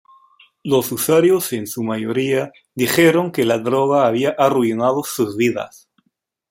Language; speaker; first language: Spanish; non-native, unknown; German